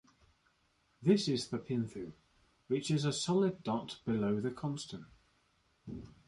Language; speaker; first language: English; native; English